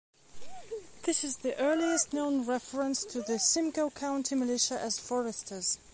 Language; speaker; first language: English; non-native, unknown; Belarusian